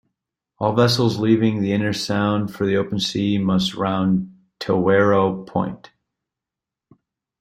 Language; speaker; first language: English; native; English